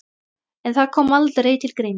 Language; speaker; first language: Icelandic; non-native, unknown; Thai